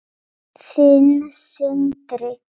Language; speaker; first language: Icelandic; non-native, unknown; Polish